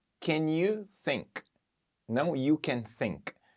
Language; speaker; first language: English; non-native, fluent; Portuguese